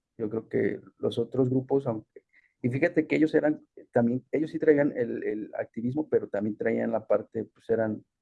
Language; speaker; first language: Spanish; early bilingual, heritage; Spanish